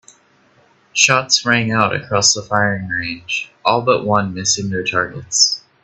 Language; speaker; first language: English; native; English